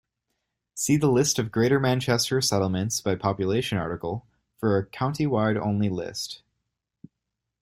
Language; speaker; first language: English; native; English